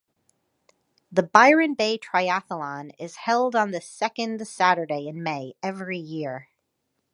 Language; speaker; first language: English; native; English